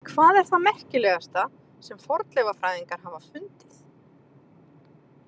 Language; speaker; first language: Icelandic; native; Icelandic